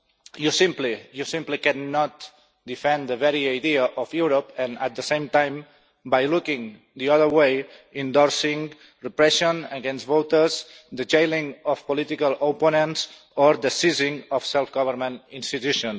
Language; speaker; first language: English; non-native, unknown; Catalan